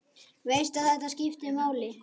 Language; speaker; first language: Icelandic; native; Icelandic